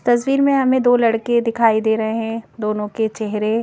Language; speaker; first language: Hindi; native; Hindi